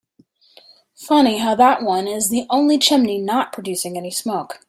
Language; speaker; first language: English; native; English